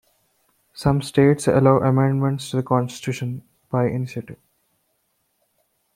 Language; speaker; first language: English; non-native, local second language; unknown